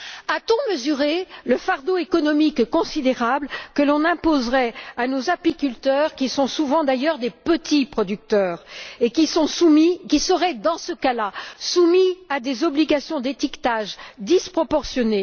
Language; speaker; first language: French; native; French